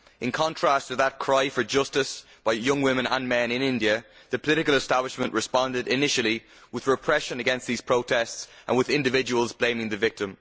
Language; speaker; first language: English; native; English